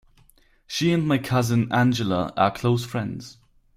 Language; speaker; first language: English; non-native, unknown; German